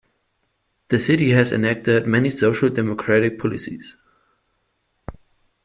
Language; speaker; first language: English; non-native, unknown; German